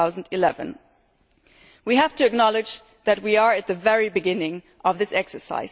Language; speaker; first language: English; non-native, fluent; German